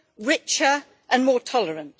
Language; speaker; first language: English; native; English